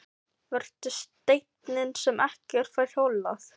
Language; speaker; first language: Icelandic; non-native, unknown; Filipino